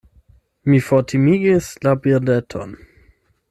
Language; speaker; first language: Esperanto; non-native, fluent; German